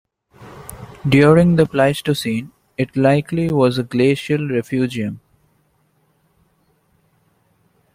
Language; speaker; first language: English; non-native, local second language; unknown